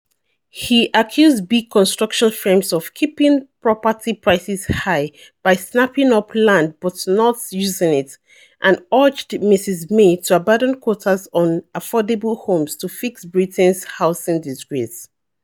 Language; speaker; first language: English; non-native, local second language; Yoruba